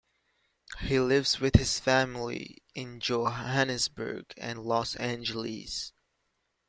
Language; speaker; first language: English; native; English